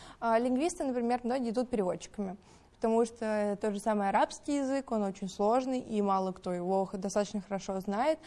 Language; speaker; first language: Russian; native; Russian